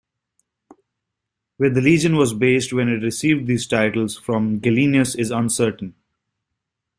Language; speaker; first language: English; native; English